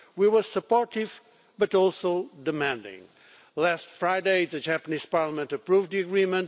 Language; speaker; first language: English; non-native, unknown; Portuguese